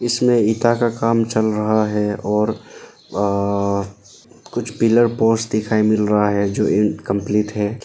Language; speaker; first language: Hindi; non-native, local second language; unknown